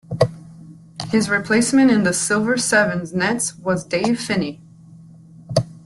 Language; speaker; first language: English; native; English